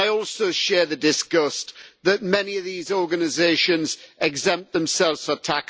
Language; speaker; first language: English; native; English